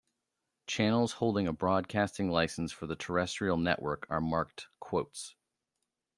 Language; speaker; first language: English; native; English